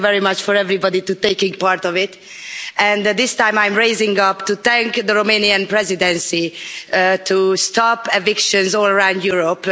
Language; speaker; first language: English; non-native, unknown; Hungarian